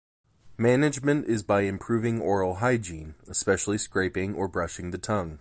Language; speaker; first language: English; native; English